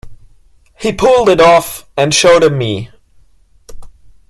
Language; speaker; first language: English; non-native, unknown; German